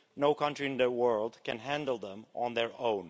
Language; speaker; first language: English; non-native, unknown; Romanian